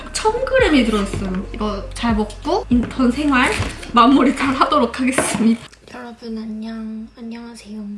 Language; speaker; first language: Korean; native; Korean